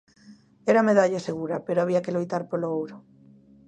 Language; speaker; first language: Galician; native; Galician